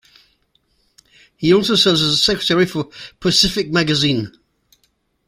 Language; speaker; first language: English; native; English